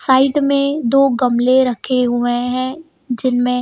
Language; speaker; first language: Hindi; native; Hindi